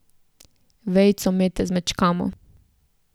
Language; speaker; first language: Slovenian; native; Slovenian